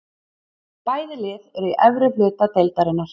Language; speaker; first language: Icelandic; native; Icelandic